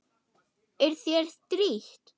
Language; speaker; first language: Icelandic; non-native, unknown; German